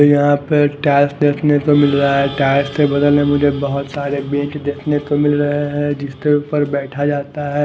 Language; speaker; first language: Hindi; non-native, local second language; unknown